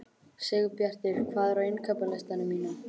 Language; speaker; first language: Icelandic; native; Icelandic